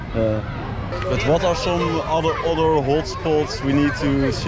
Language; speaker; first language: English; non-native, fluent; Dutch